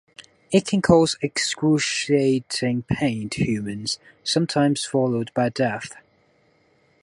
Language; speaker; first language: English; non-native, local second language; Cantonese